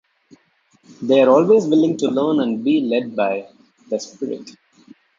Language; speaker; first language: English; non-native, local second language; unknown